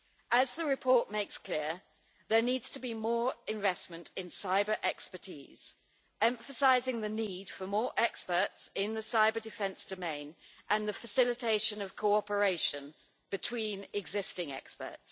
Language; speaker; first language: English; native; English